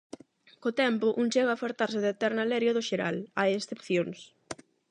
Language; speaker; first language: Galician; non-native, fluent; Spanish